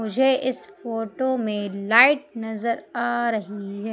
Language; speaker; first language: Hindi; native; Hindi